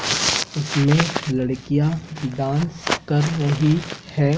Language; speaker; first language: Hindi; native; Hindi